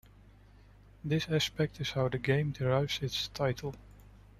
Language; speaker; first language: English; non-native, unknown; Dutch